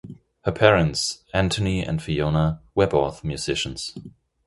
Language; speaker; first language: English; non-native, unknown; German